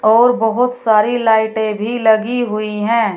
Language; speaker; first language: Hindi; native; Hindi